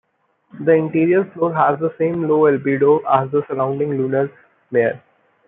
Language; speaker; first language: English; non-native, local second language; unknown